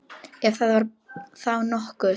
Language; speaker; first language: Icelandic; non-native, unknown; Polish